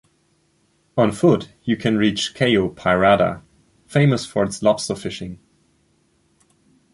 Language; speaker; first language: English; non-native, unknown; German